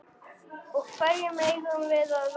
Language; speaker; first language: Icelandic; non-native, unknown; German